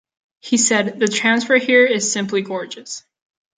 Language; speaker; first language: English; non-native, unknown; Catalan